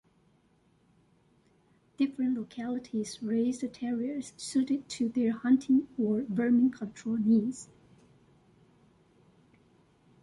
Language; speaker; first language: English; non-native, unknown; Chinese